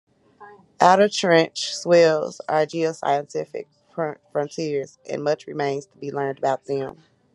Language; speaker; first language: English; native; English